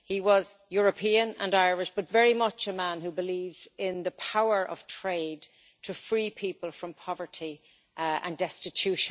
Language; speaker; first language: English; native; English